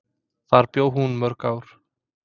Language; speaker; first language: Icelandic; non-native, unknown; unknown